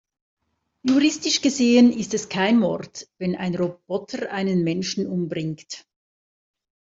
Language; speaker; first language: German; native; German